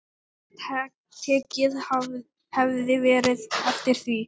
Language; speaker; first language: Icelandic; non-native, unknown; Thai